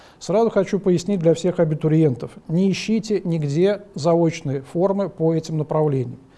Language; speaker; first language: Russian; native; Russian